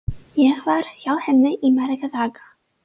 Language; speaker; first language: Icelandic; non-native, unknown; English